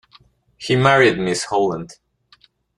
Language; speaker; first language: English; non-native, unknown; Spanish